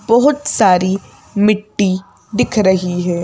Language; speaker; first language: Hindi; native; Hindi